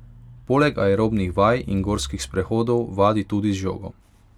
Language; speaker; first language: Slovenian; non-native, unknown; Hungarian